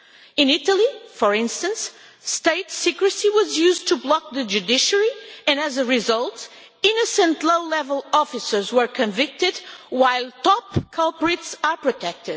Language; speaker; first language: English; non-native, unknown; Portuguese